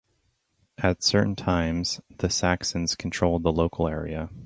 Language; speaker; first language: English; native; English